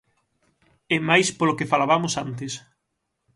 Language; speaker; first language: Galician; native; Galician